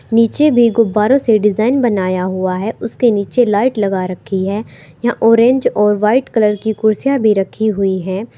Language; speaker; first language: Hindi; native; Hindi